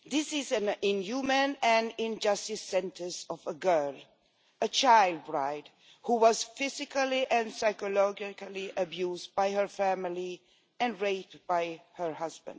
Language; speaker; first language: English; non-native, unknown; Swedish